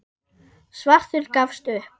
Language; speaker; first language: Icelandic; non-native, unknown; German